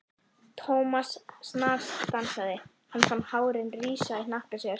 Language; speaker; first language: Icelandic; native; Icelandic